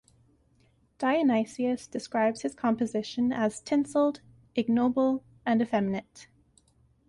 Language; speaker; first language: English; native; English